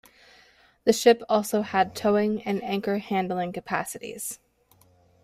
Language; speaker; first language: English; native; English